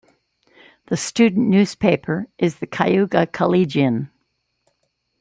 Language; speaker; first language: English; native; English